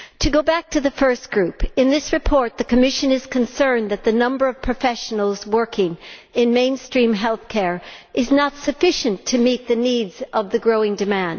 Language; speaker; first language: English; native; English